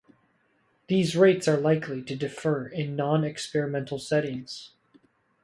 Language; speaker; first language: English; native; English